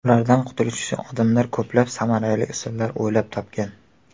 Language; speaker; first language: Uzbek; native; Uzbek